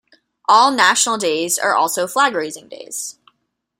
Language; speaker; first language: English; native; English